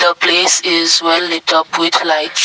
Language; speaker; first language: English; non-native, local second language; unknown